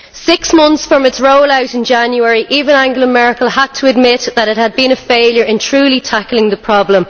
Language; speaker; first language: English; native; English